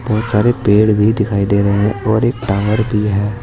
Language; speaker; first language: Hindi; native; Hindi